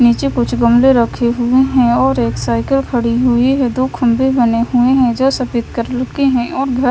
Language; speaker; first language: Hindi; non-native, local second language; Punjabi